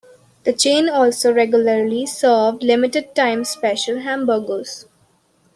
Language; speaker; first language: English; non-native, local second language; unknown